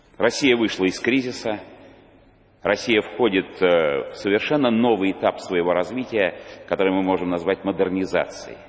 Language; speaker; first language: Russian; native; Russian